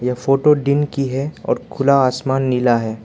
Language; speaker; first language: Hindi; non-native, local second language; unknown